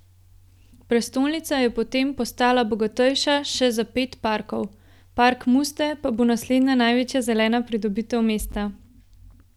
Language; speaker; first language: Slovenian; native; Slovenian